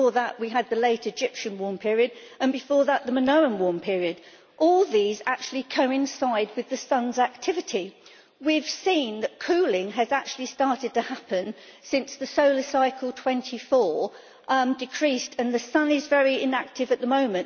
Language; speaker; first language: English; native; English